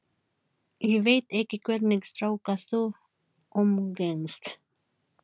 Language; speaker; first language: Icelandic; non-native, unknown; Filipino